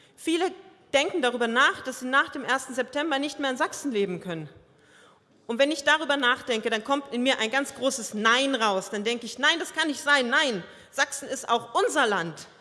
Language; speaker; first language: German; early bilingual, other home language; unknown